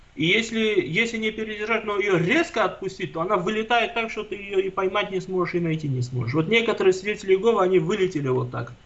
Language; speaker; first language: Russian; non-native, local second language; Armenian